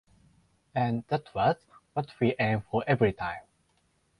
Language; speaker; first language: English; non-native, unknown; Japanese